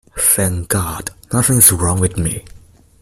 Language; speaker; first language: English; non-native, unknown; Chinese